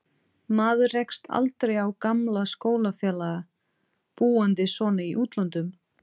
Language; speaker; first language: Icelandic; non-native, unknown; Portuguese